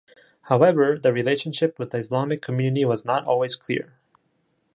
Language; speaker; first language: English; non-native, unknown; Japanese